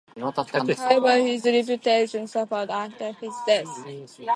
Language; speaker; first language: English; native; English